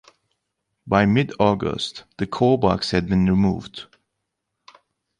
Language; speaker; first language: English; native; English